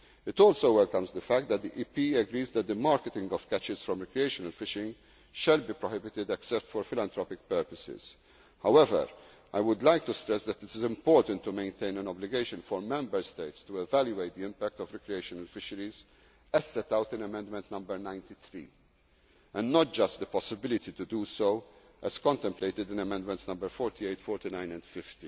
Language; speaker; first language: English; non-native, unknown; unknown